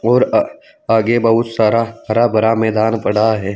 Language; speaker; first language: Hindi; native; Hindi